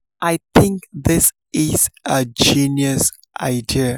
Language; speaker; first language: English; non-native, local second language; Yoruba